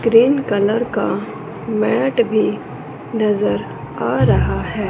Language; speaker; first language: Hindi; non-native, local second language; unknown